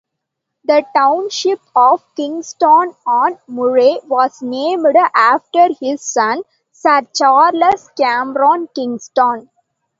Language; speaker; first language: English; non-native, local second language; Tamil